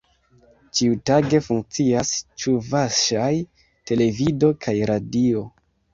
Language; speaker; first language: Esperanto; non-native, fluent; Kinyarwanda